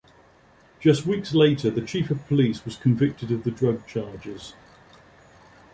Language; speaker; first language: English; native; English